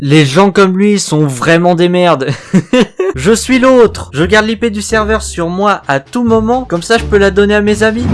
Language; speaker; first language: French; native; French